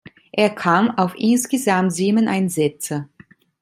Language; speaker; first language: German; non-native, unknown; Italian